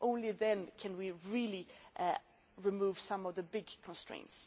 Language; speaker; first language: English; non-native, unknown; Swedish